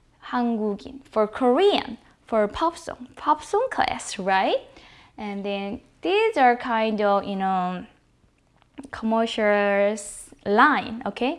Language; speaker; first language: English; non-native, fluent; Korean